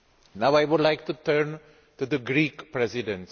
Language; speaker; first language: English; non-native, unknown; Greek